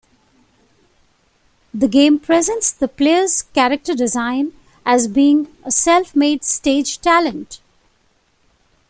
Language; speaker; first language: English; non-native, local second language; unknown